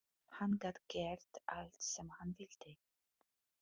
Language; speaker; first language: Icelandic; non-native, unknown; Polish